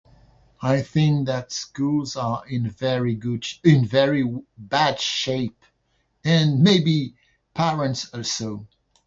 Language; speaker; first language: English; non-native, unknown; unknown